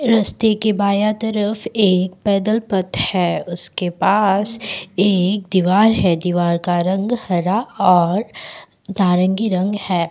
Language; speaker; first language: Hindi; non-native, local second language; Assamese